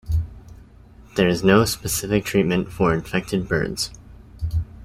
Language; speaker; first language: English; native; English